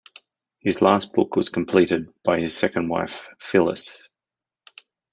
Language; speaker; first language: English; native; English